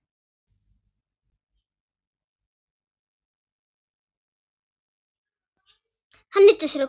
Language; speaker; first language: Icelandic; native; Icelandic